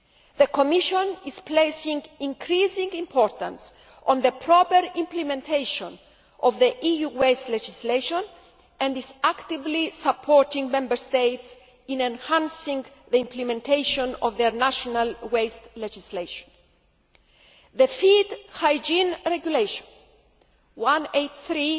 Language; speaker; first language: English; non-native, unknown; Greek